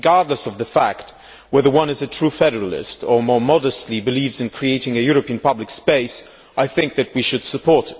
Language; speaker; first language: English; non-native, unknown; Polish